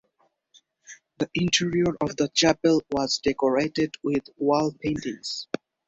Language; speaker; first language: English; non-native, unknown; Bangla